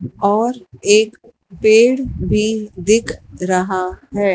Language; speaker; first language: Hindi; native; Hindi